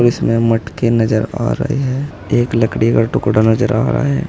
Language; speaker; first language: Hindi; native; Hindi